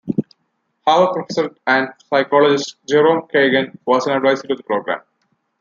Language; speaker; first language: English; non-native, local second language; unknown